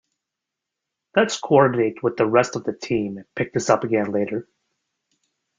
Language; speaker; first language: English; native; English